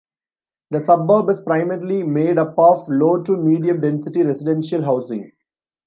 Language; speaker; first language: English; non-native, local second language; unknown